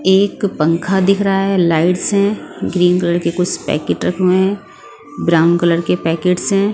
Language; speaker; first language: Hindi; non-native, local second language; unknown